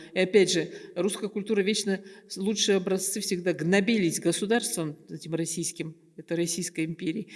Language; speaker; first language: Russian; native; Russian